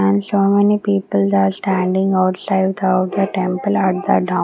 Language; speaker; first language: English; non-native, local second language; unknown